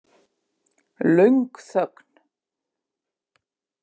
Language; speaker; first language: Icelandic; native; Icelandic